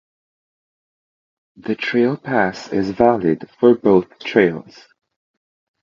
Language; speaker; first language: English; non-native, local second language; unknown